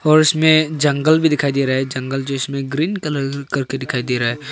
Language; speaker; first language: Hindi; non-native, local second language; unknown